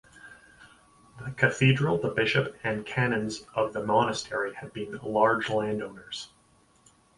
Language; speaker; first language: English; native; English